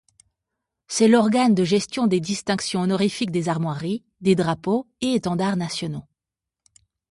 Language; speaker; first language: French; native; French